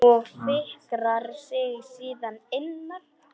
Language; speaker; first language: Icelandic; non-native, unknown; Polish